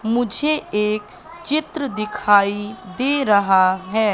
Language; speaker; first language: Hindi; native; Hindi